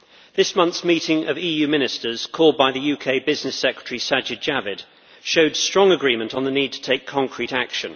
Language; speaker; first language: English; native; English